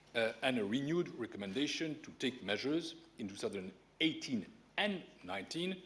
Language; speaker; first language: English; non-native, fluent; French